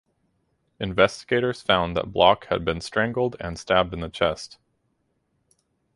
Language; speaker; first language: English; native; English